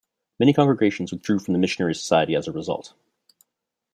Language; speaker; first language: English; native; English